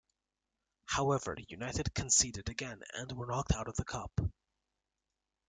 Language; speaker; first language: English; native; English